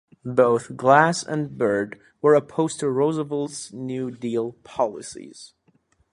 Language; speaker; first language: English; native; English